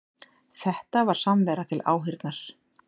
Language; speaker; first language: Icelandic; native; Icelandic